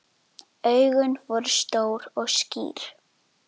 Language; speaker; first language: Icelandic; native; Icelandic